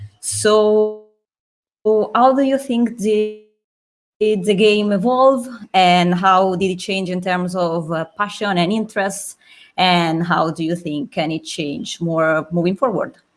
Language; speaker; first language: English; non-native, fluent; Italian